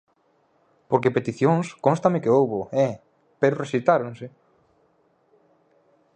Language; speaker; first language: Galician; native; Galician